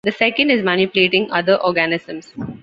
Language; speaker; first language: English; non-native, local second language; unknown